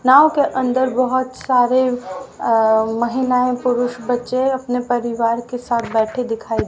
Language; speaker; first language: Hindi; native; Hindi